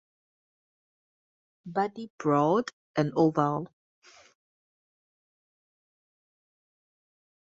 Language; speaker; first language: English; native; English